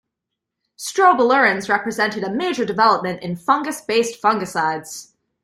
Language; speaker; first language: English; native; English